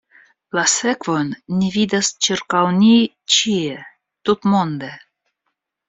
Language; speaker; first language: Esperanto; non-native, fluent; Russian